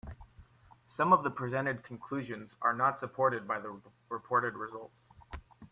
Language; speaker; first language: English; native; English